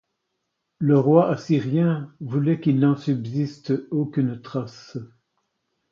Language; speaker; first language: French; native; French